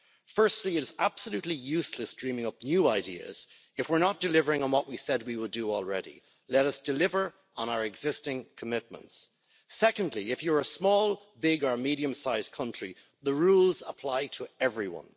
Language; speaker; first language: English; native; English